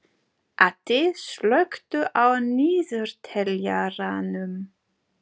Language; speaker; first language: Icelandic; non-native, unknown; German